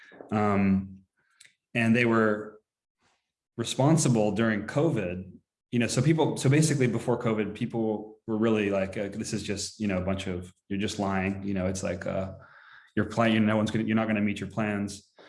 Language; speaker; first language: English; native; English